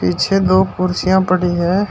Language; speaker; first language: Hindi; native; Hindi